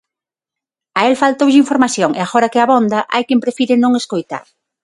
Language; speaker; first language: Galician; non-native, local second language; Spanish